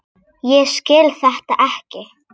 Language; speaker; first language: Icelandic; non-native, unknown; Polish